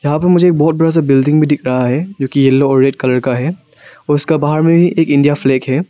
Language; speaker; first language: Hindi; non-native, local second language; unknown